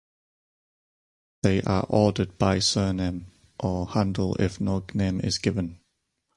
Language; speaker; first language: English; native; English